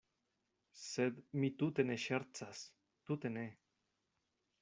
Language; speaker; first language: Esperanto; non-native, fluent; Spanish